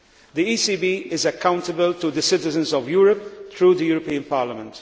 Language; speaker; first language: English; non-native, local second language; Maltese